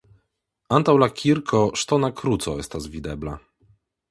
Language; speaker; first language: Esperanto; non-native, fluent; Polish